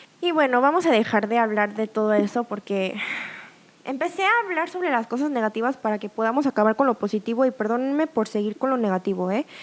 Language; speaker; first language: Spanish; early bilingual, other home language; Korean